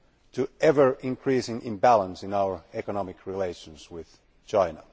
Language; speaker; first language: English; non-native, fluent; Finnish